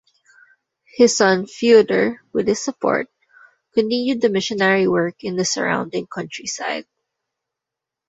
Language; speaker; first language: English; non-native, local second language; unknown